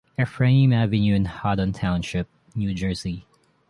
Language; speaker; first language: English; non-native, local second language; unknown